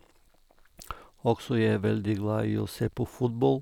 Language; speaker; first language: Norwegian; non-native, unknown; Bulgarian